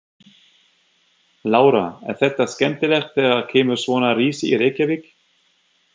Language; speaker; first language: Icelandic; non-native, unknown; German